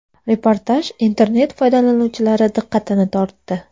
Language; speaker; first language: Uzbek; native; Uzbek